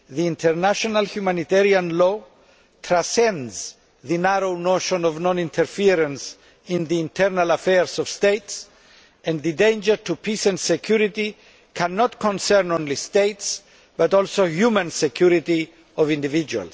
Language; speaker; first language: English; non-native, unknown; Greek